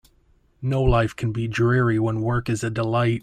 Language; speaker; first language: English; native; English